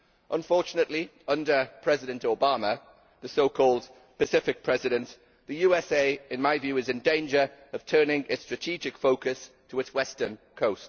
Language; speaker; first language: English; native; English